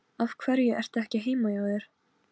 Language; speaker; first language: Icelandic; non-native, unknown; Polish